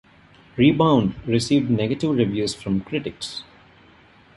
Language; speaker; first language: English; non-native, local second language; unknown